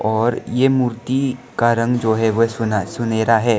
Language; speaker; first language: Hindi; non-native, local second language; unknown